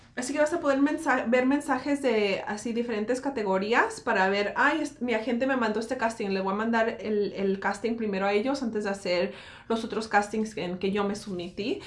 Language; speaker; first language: Spanish; early bilingual, heritage; Spanish